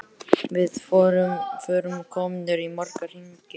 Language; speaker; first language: Icelandic; native; Icelandic